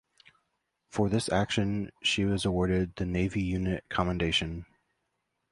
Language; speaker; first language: English; native; English